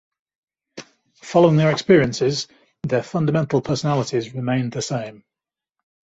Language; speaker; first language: English; native; English